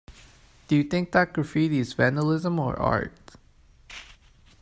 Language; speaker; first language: English; non-native, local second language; Cantonese